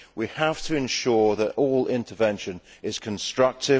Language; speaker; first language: English; native; English